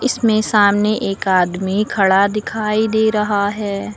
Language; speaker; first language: Hindi; native; Hindi